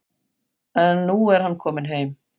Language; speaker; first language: Icelandic; non-native, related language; Faroese